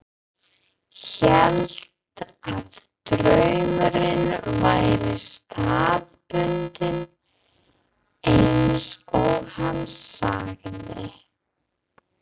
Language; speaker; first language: Icelandic; non-native, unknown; English